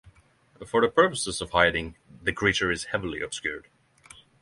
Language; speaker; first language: English; non-native, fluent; Norwegian